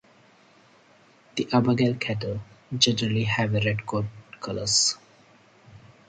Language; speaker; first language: English; non-native, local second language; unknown